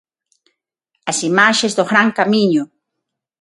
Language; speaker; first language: Galician; non-native, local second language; Spanish